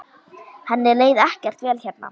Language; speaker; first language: Icelandic; native; Icelandic